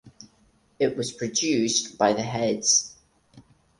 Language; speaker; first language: English; non-native, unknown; Portuguese